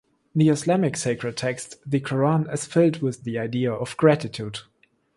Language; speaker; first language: English; non-native, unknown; German